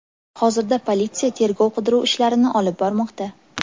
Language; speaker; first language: Uzbek; native; Uzbek